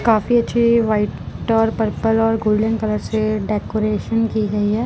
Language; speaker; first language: Hindi; non-native, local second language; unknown